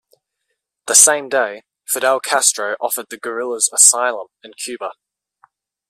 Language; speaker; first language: English; native; English